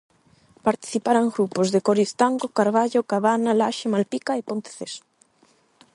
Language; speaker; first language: Galician; non-native, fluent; Spanish